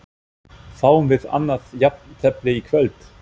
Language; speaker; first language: Icelandic; non-native, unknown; German